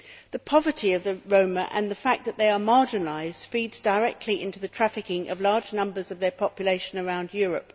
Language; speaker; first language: English; native; English